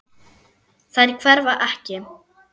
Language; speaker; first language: Icelandic; non-native, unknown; German